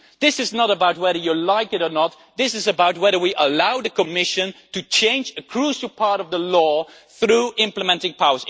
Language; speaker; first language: English; non-native, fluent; Dutch